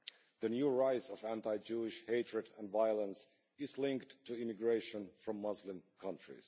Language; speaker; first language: English; non-native, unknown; Finnish